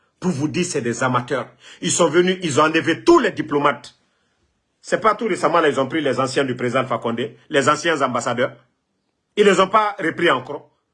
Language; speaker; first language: French; non-native, local second language; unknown